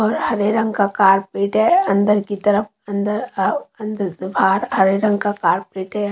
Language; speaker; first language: Hindi; native; Hindi